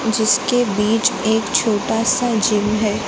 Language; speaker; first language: Hindi; non-native, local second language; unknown